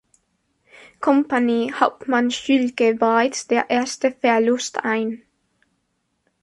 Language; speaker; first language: German; non-native, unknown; Spanish